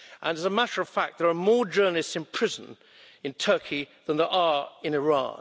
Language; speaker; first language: English; native; English